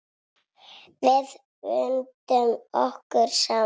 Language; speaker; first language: Icelandic; non-native, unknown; Italian